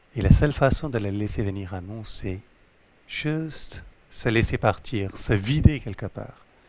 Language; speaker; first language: French; non-native, fluent; Hindi